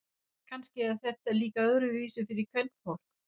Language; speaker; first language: Icelandic; non-native, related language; Danish